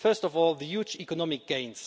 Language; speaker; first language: English; non-native, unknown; Luxembourgish